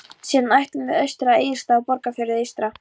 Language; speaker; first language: Icelandic; non-native, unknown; Polish